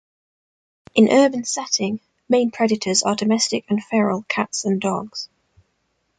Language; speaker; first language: English; native; English